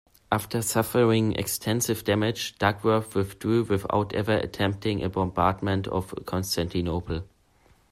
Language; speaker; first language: English; non-native, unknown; German